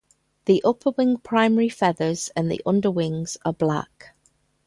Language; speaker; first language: English; native; English